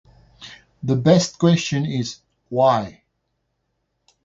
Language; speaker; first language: English; non-native, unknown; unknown